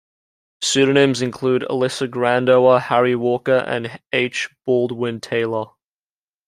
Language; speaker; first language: English; native; English